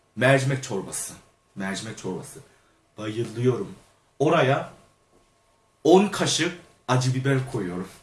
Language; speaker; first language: Turkish; non-native, fluent; Korean